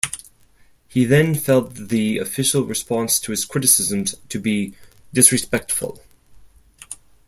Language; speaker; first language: English; non-native, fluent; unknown